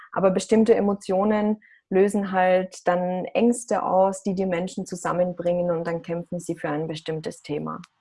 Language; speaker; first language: German; early bilingual, other home language; Russian